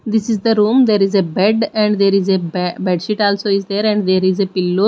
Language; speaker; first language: English; non-native, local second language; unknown